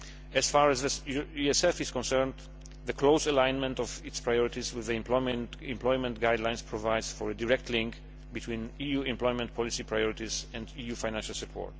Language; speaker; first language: English; non-native, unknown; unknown